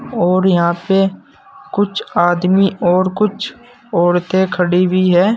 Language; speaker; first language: Hindi; native; Hindi